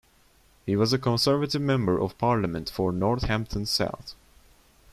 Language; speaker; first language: English; non-native, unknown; Turkish